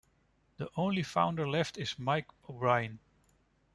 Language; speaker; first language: English; non-native, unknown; Dutch